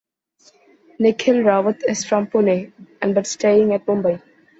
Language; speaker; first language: English; non-native, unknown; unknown